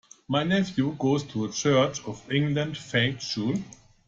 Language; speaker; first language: English; non-native, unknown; German